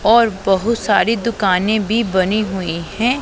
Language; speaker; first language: Hindi; non-native, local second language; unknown